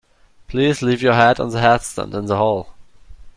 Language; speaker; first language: English; non-native, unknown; German